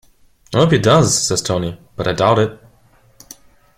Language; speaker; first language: English; non-native, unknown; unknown